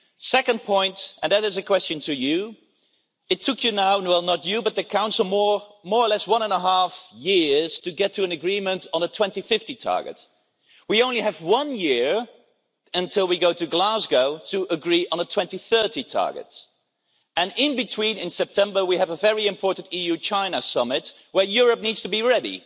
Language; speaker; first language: English; non-native, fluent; Dutch